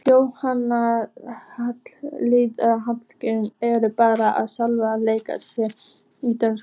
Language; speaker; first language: Icelandic; native; Icelandic